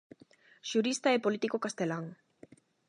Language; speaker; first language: Galician; non-native, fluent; Spanish